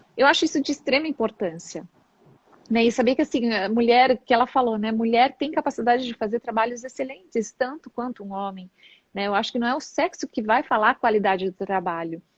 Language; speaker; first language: Portuguese; native; Portuguese